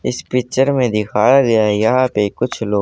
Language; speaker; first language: Hindi; native; Hindi